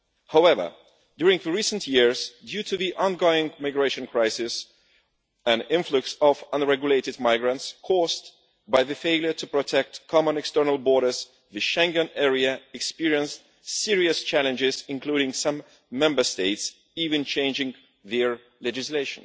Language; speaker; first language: English; non-native, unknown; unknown